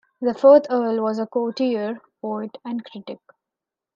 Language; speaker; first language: English; non-native, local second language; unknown